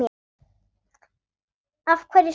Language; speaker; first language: Icelandic; native; Icelandic